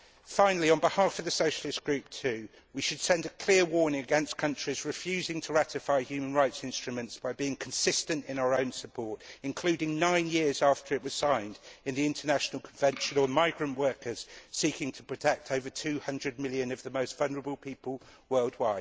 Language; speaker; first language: English; native; English